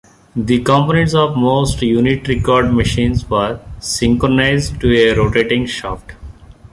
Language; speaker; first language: English; non-native, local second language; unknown